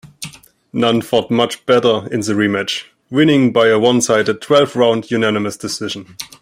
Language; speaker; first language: English; non-native, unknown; German